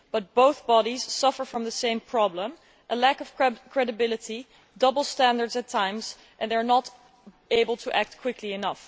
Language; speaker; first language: English; non-native, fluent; Dutch